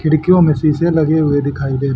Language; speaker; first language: Hindi; native; Hindi